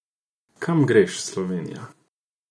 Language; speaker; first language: Slovenian; non-native, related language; Croatian